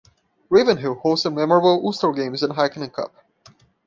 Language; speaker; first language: English; non-native, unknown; Portuguese